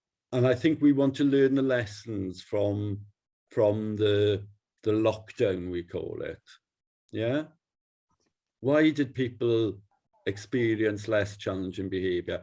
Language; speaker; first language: English; native; English